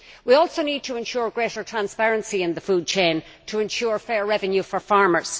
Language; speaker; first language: English; native; English